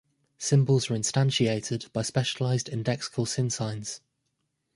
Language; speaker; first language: English; native; English